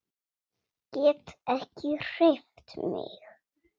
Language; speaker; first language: Icelandic; non-native, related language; Swedish